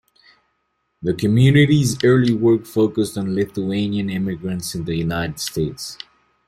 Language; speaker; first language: English; native; English